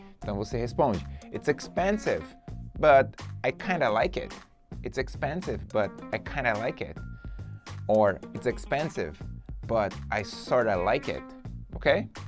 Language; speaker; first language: English; non-native, fluent; Portuguese